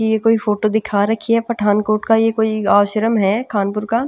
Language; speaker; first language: Hindi; non-native, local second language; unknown